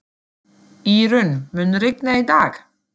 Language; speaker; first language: Icelandic; non-native, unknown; German